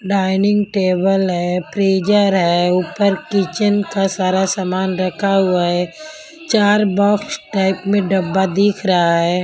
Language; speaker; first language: Hindi; non-native, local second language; Punjabi